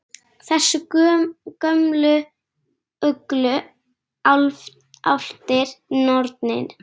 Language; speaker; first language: Icelandic; native; Icelandic